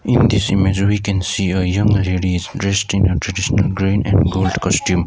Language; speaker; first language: English; non-native, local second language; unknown